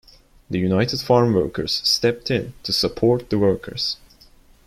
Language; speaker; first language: English; non-native, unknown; Turkish